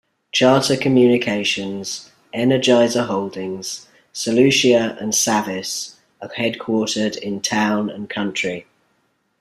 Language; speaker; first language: English; native; English